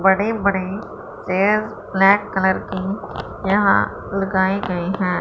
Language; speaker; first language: Hindi; non-native, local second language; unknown